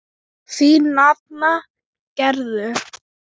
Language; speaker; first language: Icelandic; non-native, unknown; Thai